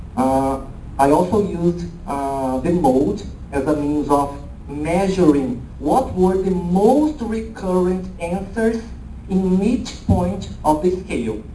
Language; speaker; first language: English; non-native, fluent; Portuguese